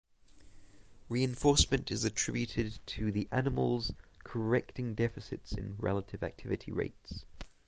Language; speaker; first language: English; native; English